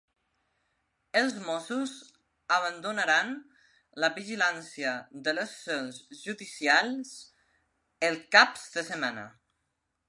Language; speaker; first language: Catalan; non-native, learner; Spanish